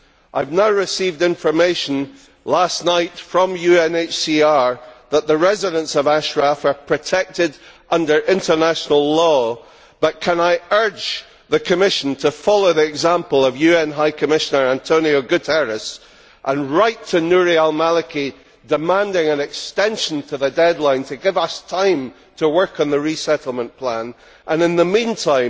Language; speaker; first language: English; native; English